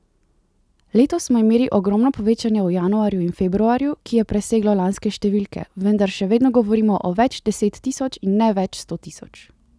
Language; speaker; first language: Slovenian; native; Slovenian